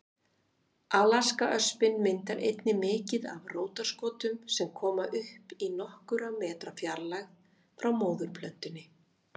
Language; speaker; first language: Icelandic; native; Icelandic